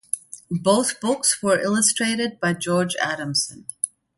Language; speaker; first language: English; non-native, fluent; German